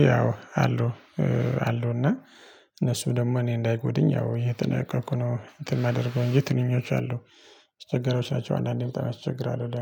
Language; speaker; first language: Amharic; non-native, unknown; Tigrinya